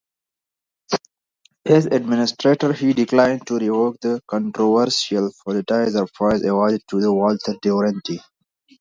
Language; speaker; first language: English; non-native, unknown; Pashto